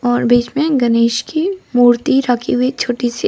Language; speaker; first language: Hindi; non-native, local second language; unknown